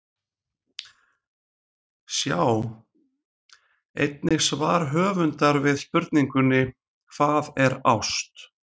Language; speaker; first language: Icelandic; native; Icelandic